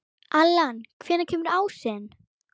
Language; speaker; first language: Icelandic; native; Icelandic